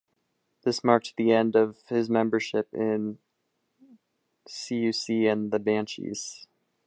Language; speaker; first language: English; non-native, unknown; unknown